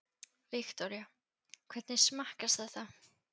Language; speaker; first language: Icelandic; non-native, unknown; Polish